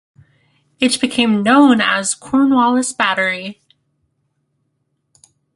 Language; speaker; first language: English; native; English